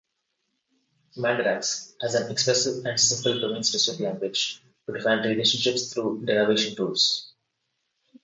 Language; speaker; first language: English; non-native, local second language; Telugu